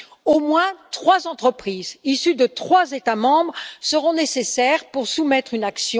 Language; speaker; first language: French; native; French